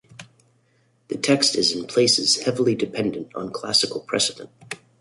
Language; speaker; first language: English; native; English